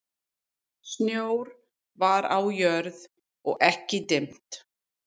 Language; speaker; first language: Icelandic; non-native, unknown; English